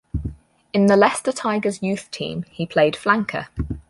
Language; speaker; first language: English; native; English